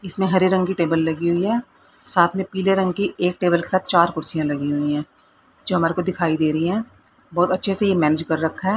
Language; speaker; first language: Hindi; native; Hindi